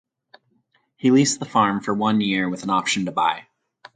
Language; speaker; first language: English; native; English